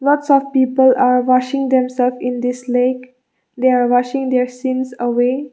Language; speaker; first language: English; non-native, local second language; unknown